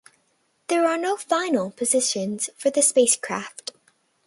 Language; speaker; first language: English; native; English